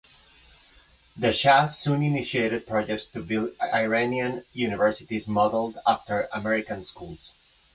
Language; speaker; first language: English; non-native, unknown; Spanish